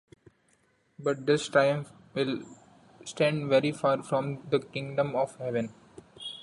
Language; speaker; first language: English; non-native, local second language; Marathi